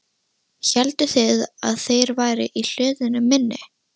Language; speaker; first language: Icelandic; non-native, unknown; Russian